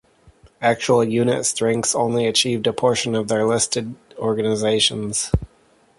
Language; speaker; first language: English; native; English